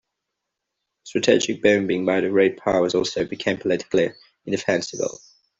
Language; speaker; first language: English; non-native, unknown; Catalan